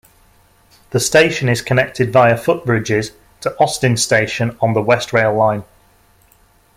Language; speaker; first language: English; native; English